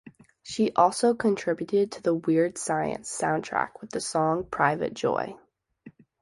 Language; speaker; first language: English; native; English